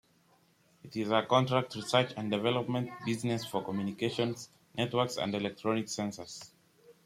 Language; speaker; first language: English; native; English